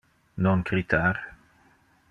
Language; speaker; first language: Interlingua; non-native, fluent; Dutch